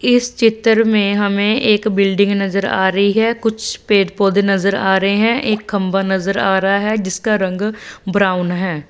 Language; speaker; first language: Hindi; non-native, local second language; Punjabi